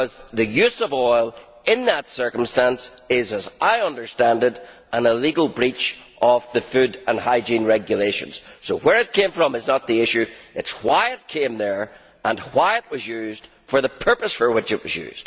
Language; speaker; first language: English; native; English